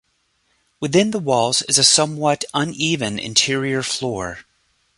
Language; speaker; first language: English; native; English